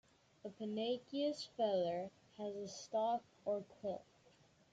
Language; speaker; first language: English; native; English